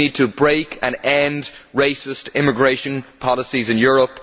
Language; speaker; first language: English; native; English